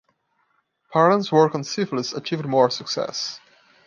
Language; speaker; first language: English; non-native, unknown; Portuguese